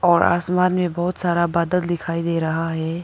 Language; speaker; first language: Hindi; non-native, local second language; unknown